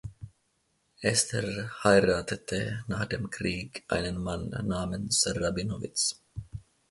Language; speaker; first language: German; non-native, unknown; Finnish